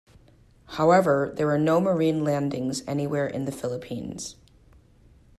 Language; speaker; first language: English; native; English